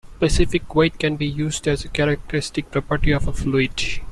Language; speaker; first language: English; non-native, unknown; Bangla